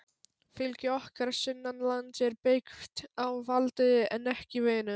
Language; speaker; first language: Icelandic; non-native, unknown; Polish